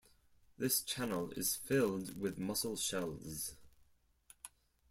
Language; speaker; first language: English; non-native, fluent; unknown